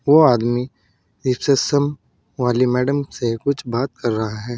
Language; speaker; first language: Hindi; native; Hindi